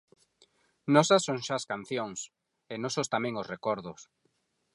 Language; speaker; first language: Galician; non-native, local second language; Spanish